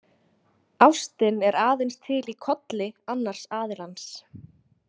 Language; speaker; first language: Icelandic; native; Icelandic